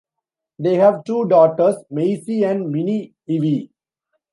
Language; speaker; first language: English; non-native, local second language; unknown